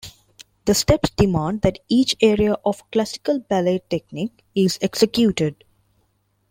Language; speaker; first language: English; non-native, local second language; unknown